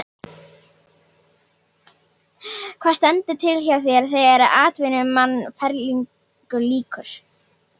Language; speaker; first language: Icelandic; native; Icelandic